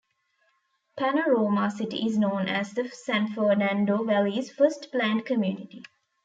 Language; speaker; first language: English; non-native, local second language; Tamil